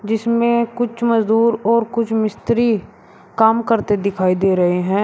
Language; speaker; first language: Hindi; native; Hindi